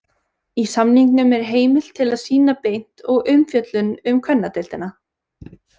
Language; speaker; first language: Icelandic; native; Icelandic